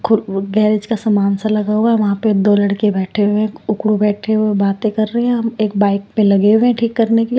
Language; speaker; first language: Hindi; non-native, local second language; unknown